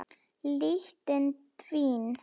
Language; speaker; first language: Icelandic; non-native, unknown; Slovak